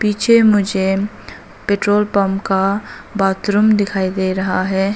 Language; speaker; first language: Hindi; early bilingual, other home language; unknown